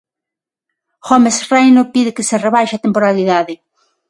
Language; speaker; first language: Galician; non-native, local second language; Spanish